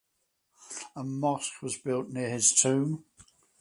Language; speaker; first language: English; native; English